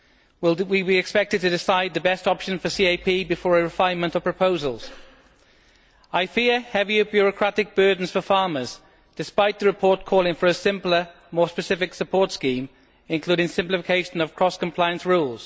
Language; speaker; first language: English; native; English